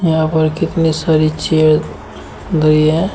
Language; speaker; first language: Hindi; native; Hindi